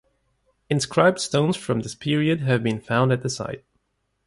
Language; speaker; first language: English; native; English